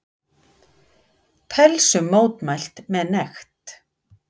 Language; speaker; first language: Icelandic; native; Icelandic